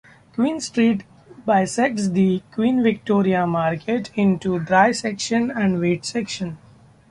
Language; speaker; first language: English; non-native, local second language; Marathi